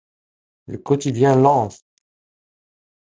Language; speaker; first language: French; non-native, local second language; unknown